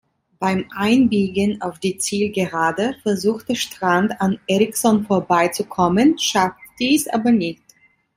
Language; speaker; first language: German; non-native, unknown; Italian